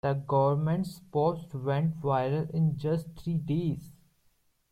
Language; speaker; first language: English; non-native, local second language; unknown